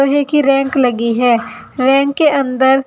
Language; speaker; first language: Hindi; native; Hindi